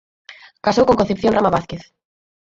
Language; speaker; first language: Galician; native; Galician